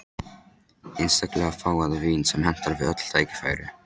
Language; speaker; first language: Icelandic; non-native, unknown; Polish